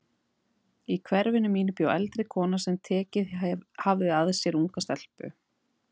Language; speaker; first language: Icelandic; native; Icelandic